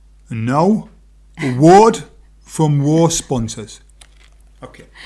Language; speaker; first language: English; native; English